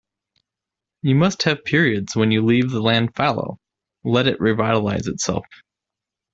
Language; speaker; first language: English; native; English